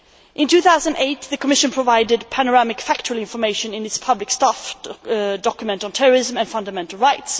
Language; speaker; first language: English; non-native, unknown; Swedish